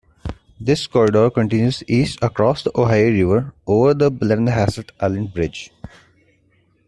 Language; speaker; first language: English; non-native, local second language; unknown